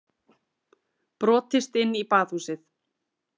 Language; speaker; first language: Icelandic; native; Icelandic